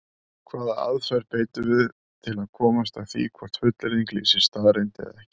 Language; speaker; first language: Icelandic; native; Icelandic